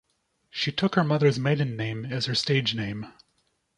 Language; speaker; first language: English; native; English